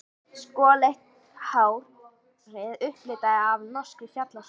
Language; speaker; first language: Icelandic; native; Icelandic